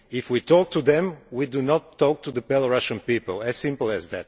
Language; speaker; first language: English; non-native, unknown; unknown